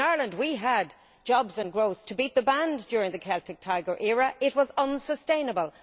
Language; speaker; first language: English; native; English